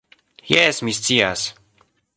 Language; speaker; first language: Esperanto; non-native, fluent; Polish